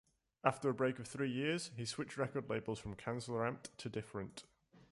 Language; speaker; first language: English; native; English